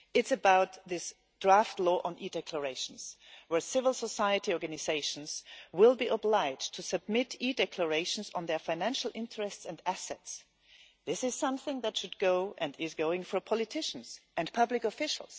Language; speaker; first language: English; non-native, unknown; German